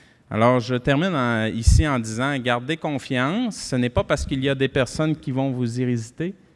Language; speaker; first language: French; native; French